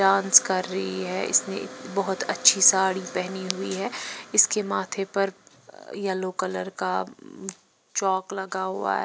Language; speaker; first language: Hindi; non-native, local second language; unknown